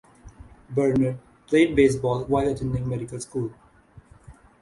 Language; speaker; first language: English; non-native, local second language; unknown